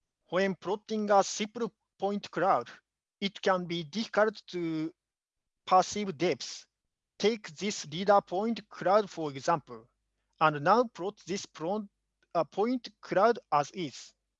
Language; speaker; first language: English; non-native, fluent; Japanese